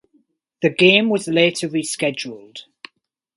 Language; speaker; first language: English; native; English